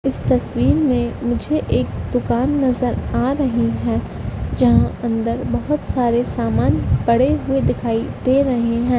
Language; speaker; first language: Hindi; native; Hindi